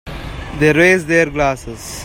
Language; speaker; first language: English; non-native, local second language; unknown